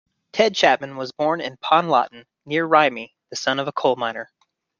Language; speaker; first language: English; native; English